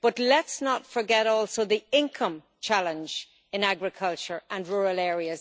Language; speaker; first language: English; native; English